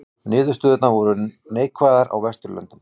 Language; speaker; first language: Icelandic; native; Icelandic